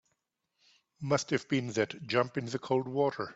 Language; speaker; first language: English; native; English